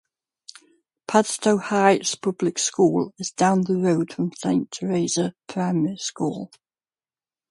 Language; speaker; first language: English; native; English